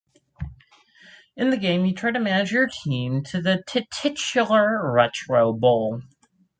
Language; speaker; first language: English; native; English